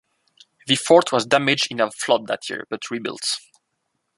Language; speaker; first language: English; non-native, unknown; French